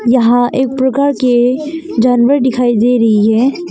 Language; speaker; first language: Hindi; non-native, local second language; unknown